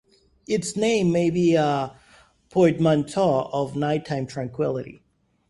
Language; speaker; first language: English; non-native, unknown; Spanish